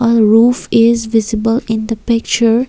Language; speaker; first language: English; non-native, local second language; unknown